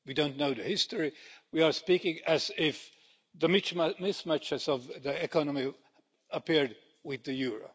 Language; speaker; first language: English; non-native, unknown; Finnish